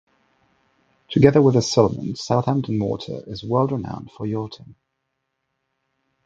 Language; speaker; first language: English; non-native, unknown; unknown